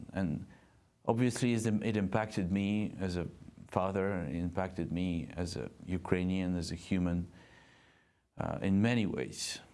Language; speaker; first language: English; non-native, fluent; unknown